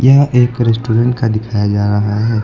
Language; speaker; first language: Hindi; native; Hindi